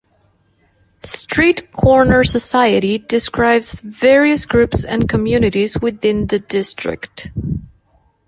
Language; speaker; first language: English; non-native, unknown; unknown